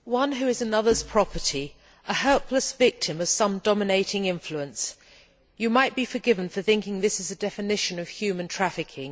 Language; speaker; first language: English; native; English